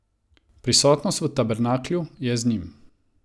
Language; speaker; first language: Slovenian; non-native, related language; Croatian